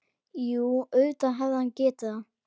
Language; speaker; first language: Icelandic; native; Icelandic